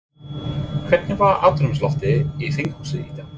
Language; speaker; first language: Icelandic; non-native, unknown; English